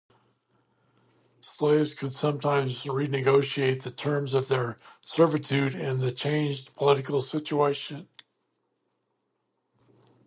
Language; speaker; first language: English; native; English